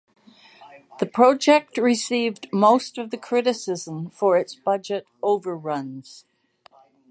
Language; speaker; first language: English; native; English